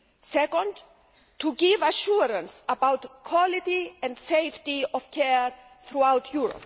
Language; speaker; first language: English; non-native, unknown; Greek